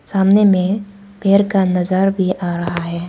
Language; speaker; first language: Hindi; non-native, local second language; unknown